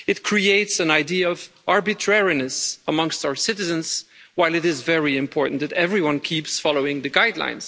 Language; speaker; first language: English; non-native, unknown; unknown